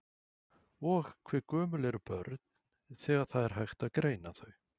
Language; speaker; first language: Icelandic; native; Icelandic